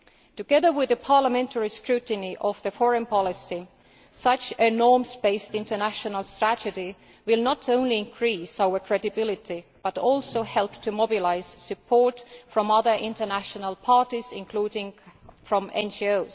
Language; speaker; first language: English; non-native, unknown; Estonian